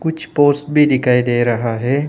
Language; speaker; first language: Hindi; non-native, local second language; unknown